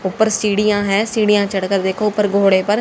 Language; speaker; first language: Hindi; native; Hindi